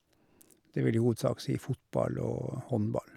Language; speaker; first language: Norwegian; native; Norwegian